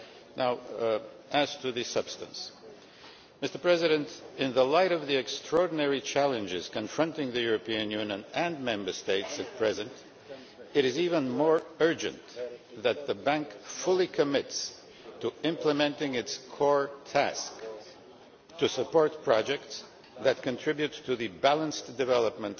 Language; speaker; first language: English; non-native, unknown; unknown